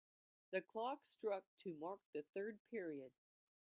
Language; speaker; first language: English; native; English